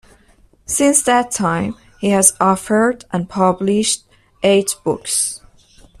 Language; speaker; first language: English; non-native, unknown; Persian